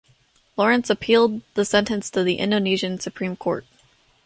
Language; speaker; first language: English; native; English